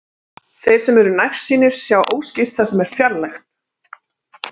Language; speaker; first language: Icelandic; native; Icelandic